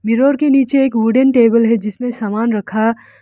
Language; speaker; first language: Hindi; non-native, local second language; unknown